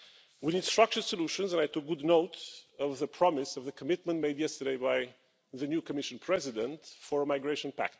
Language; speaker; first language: English; non-native, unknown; Romanian